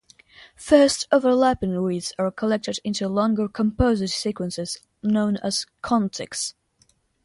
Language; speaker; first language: English; non-native, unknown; Russian